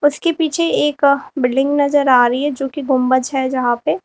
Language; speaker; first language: Hindi; native; Hindi